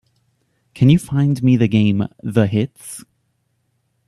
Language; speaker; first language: English; native; English